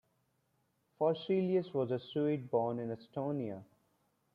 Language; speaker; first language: English; non-native, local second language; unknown